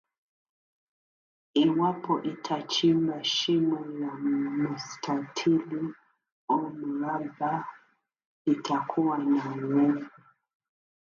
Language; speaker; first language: English; native; English